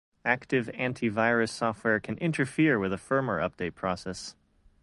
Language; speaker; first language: English; native; English